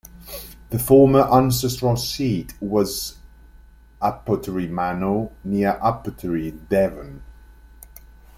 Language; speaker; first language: English; native; English